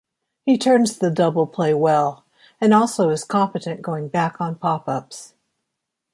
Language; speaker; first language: English; native; English